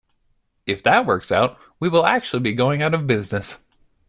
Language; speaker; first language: English; native; English